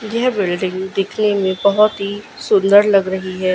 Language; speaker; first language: Hindi; non-native, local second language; Gujarati